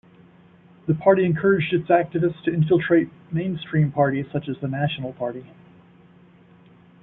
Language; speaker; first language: English; native; English